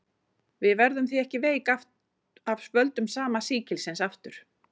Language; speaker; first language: Icelandic; native; Icelandic